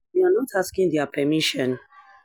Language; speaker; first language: English; non-native, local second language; Yoruba